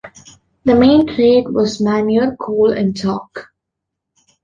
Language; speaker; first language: English; non-native, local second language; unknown